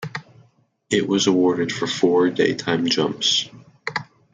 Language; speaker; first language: English; native; English